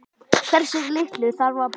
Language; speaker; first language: Icelandic; native; Icelandic